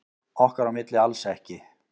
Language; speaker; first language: Icelandic; native; Icelandic